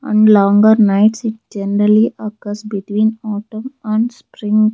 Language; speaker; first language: English; non-native, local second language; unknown